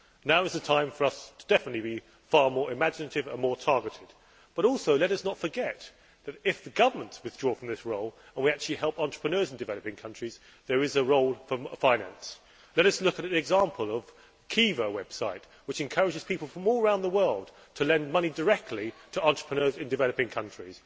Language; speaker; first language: English; native; English